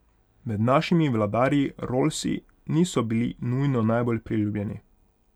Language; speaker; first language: Slovenian; non-native, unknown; Hungarian